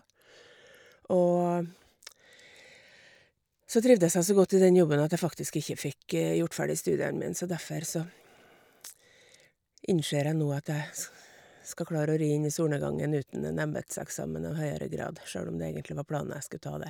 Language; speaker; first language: Norwegian; native; Norwegian